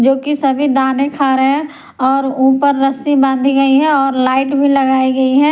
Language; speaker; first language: Hindi; non-native, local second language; Punjabi